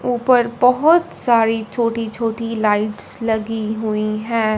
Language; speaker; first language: Hindi; non-native, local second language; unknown